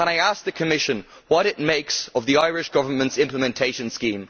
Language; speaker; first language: English; native; English